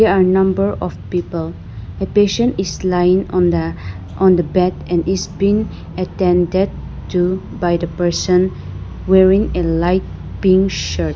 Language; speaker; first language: English; non-native, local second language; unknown